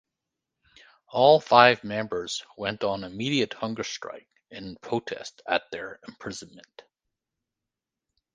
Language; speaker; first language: English; native; English